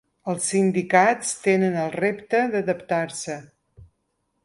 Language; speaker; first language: Catalan; native; Catalan